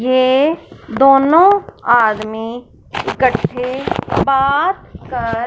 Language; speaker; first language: Hindi; non-native, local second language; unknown